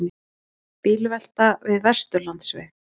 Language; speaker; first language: Icelandic; native; Icelandic